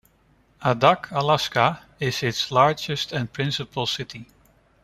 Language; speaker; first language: English; non-native, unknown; Dutch